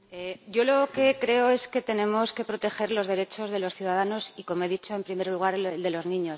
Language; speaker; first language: Spanish; native; Spanish